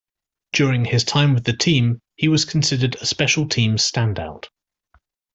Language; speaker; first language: English; native; English